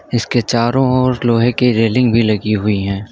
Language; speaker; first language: Hindi; native; Hindi